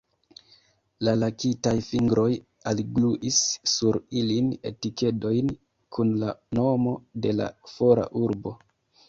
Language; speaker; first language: Esperanto; non-native, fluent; Kinyarwanda